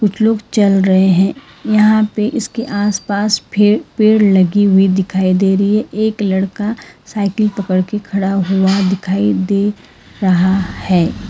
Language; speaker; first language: Hindi; non-native, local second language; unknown